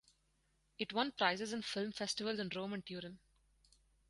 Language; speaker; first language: English; non-native, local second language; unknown